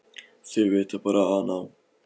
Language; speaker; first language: Icelandic; non-native, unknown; Polish